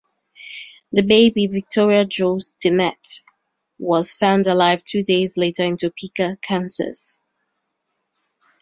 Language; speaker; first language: English; native; English